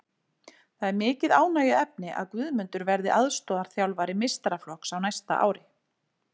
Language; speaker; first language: Icelandic; native; Icelandic